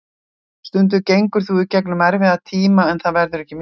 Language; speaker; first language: Icelandic; native; Icelandic